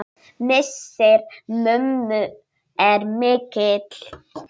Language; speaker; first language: Icelandic; non-native, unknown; Polish